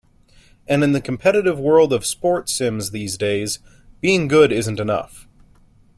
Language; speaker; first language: English; native; English